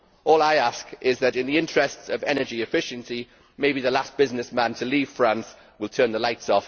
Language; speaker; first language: English; native; English